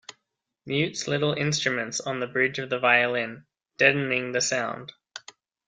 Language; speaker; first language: English; native; English